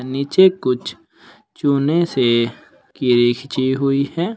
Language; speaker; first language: Hindi; native; Hindi